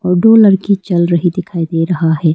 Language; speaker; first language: Hindi; non-native, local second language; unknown